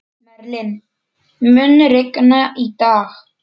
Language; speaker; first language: Icelandic; non-native, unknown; Polish